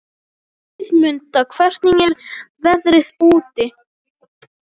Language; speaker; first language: Icelandic; non-native, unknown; Polish